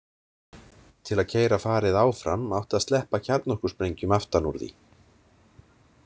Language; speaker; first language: Icelandic; native; Icelandic